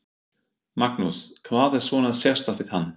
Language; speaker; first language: Icelandic; non-native, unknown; German